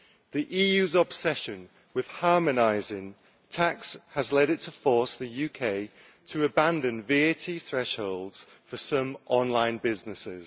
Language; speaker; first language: English; native; English